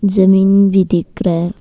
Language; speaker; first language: Hindi; non-native, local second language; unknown